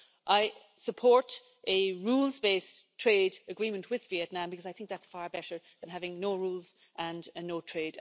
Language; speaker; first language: English; native; English